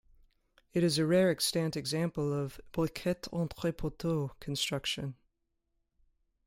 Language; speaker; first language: English; native; English